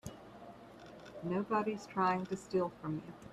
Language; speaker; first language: English; native; English